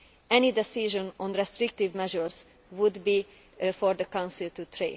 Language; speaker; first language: English; non-native, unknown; Hungarian